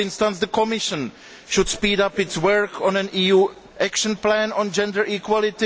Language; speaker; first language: English; non-native, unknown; Greek